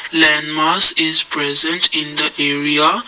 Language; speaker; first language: English; non-native, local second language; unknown